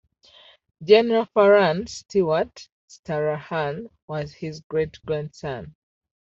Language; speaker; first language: English; non-native, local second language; Ganda